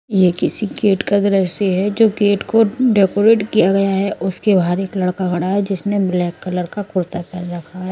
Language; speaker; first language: Hindi; non-native, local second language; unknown